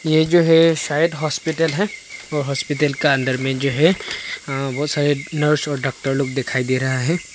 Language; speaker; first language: Hindi; non-native, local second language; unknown